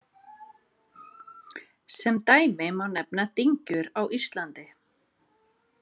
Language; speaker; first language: Icelandic; native; Icelandic